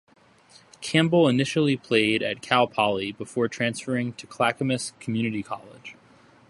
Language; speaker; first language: English; native; English